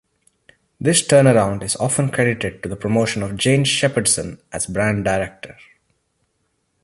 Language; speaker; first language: English; non-native, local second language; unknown